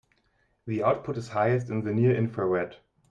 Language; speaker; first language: English; non-native, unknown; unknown